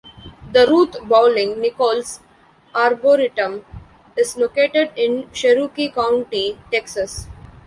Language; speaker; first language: English; non-native, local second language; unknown